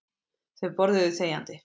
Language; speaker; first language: Icelandic; native; Icelandic